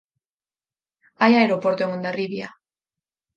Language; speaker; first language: Galician; native; Galician